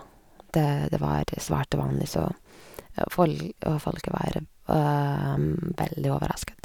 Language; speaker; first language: Norwegian; non-native, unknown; Lithuanian